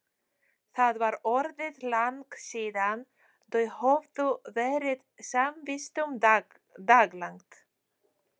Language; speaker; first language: Icelandic; non-native, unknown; Polish